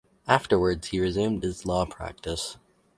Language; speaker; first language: English; native; English